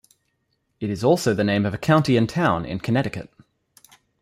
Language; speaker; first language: English; native; English